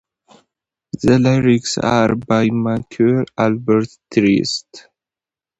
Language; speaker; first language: English; non-native, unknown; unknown